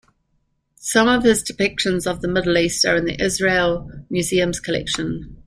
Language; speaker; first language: English; native; English